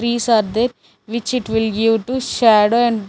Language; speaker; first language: English; non-native, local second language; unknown